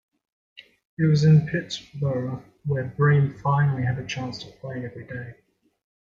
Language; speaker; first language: English; native; English